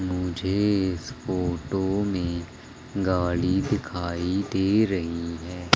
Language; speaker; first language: Hindi; native; Hindi